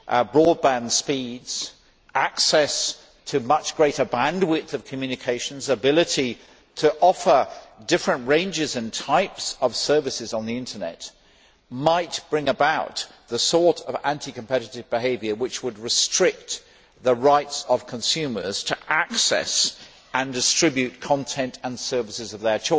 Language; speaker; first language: English; native; English